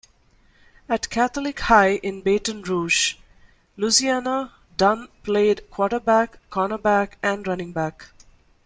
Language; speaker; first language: English; non-native, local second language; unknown